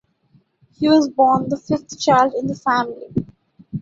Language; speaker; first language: English; non-native, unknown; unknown